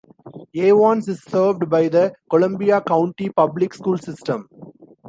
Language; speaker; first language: English; non-native, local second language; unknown